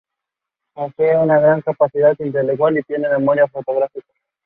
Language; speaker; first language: English; non-native, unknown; Spanish